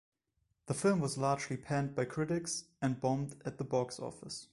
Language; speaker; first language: English; non-native, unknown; German